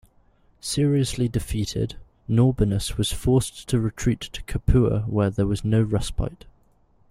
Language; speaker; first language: English; native; English